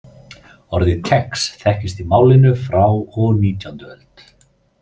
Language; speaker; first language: Icelandic; native; Icelandic